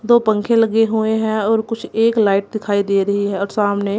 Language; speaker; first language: Hindi; non-native, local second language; Punjabi